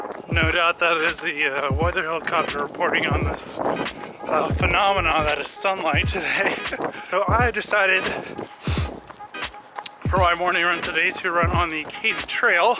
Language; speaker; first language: English; native; English